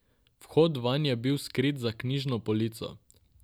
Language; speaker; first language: Slovenian; non-native, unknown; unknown